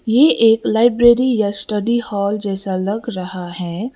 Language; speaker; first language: Hindi; non-native, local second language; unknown